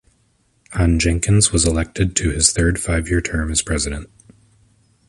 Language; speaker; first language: English; native; English